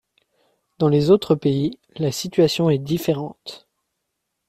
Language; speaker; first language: French; native; French